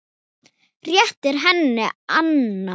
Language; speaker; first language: Icelandic; non-native, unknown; Thai